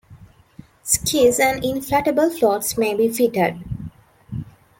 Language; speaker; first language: English; non-native, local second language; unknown